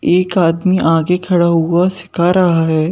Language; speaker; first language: Hindi; native; Hindi